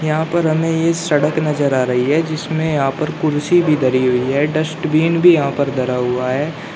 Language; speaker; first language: Hindi; native; Hindi